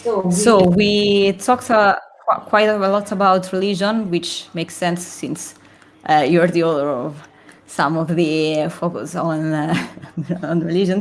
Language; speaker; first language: English; non-native, fluent; Italian